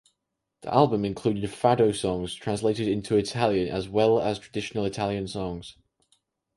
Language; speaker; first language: English; native; English